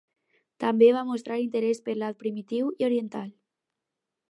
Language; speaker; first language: Catalan; non-native, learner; Spanish